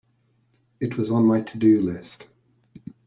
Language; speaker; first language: English; native; English